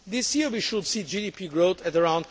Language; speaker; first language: English; non-native, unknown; Portuguese